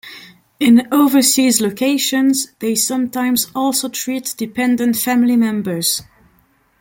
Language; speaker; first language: English; non-native, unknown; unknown